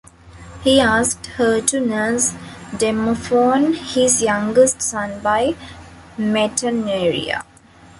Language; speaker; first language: English; non-native, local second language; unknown